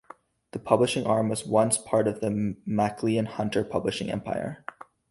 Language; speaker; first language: English; native; English